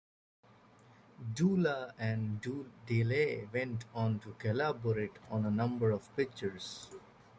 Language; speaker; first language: English; native; English